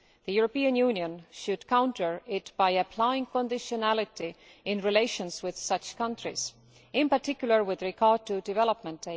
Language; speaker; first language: English; non-native, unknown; Estonian